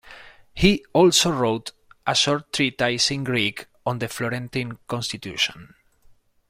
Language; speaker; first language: English; non-native, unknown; Spanish